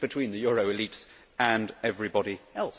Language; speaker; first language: English; native; English